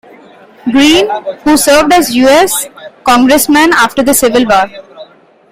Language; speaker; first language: English; non-native, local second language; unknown